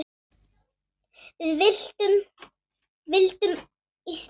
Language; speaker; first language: Icelandic; native; Icelandic